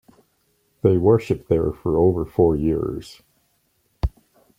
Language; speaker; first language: English; native; English